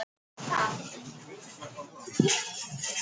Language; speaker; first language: Icelandic; non-native, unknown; Russian